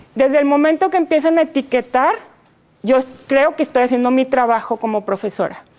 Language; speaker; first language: Spanish; native; Spanish